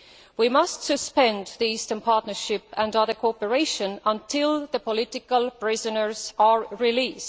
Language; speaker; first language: English; non-native, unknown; Estonian